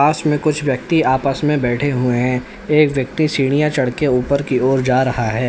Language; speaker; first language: Hindi; native; Hindi